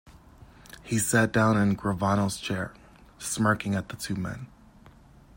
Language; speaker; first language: English; native; English